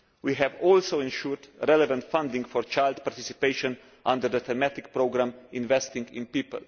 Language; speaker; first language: English; non-native, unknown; Slovenian